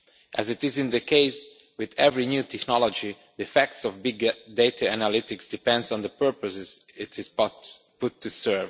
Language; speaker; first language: English; non-native, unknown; Romanian